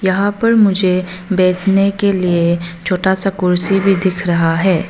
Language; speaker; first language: Hindi; non-native, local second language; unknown